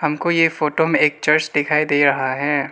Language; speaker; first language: Hindi; non-native, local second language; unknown